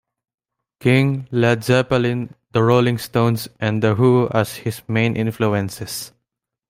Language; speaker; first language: English; non-native, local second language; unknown